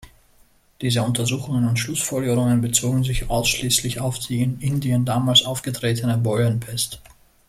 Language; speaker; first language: German; native; German